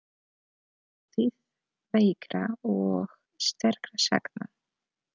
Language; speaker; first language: Icelandic; non-native, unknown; Polish